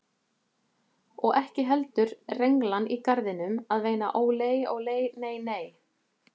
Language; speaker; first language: Icelandic; native; Icelandic